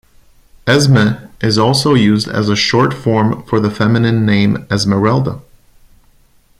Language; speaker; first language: English; non-native, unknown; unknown